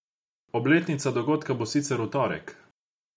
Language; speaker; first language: Slovenian; non-native, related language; Croatian